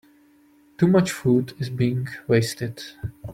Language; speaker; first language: English; non-native, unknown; Czech